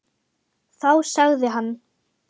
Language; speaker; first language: Icelandic; non-native, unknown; German